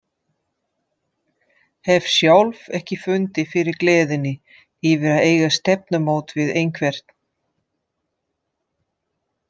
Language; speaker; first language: Icelandic; non-native, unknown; Dutch